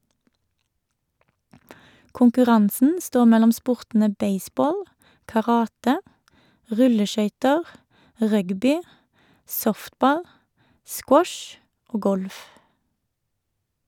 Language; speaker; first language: Norwegian; native; Norwegian